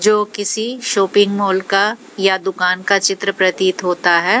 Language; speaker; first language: Hindi; native; Hindi